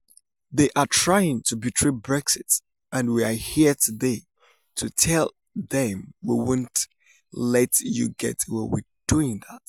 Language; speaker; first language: English; non-native, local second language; Yoruba